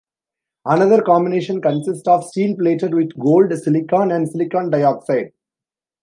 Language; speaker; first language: English; non-native, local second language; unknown